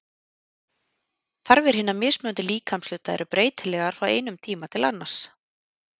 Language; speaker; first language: Icelandic; native; Icelandic